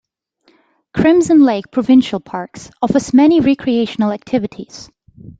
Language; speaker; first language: English; non-native, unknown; German